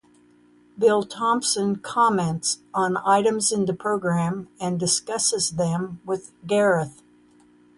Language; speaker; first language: English; native; English